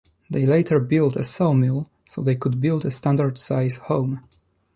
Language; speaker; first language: English; non-native, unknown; Polish